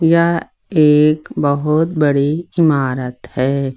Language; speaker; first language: Hindi; native; Hindi